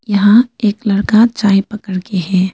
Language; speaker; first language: Hindi; early bilingual, other home language; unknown